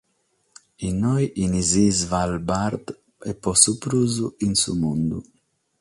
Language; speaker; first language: Sardinian; non-native, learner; Catalan